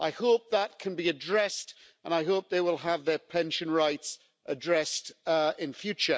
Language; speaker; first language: English; native; English